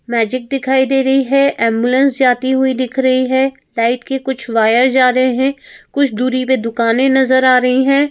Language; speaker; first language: Hindi; native; Hindi